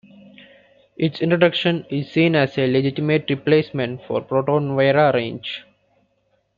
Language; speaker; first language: English; non-native, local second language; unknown